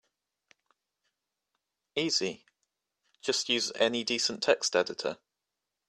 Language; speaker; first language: English; native; English